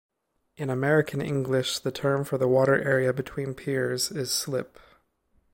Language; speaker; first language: English; native; English